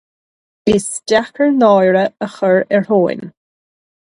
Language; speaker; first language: Irish; non-native, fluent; English